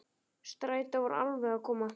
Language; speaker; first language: Icelandic; native; Icelandic